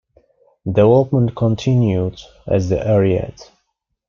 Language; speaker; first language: English; non-native, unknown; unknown